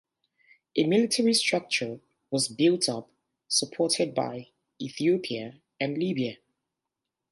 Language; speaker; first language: English; native; English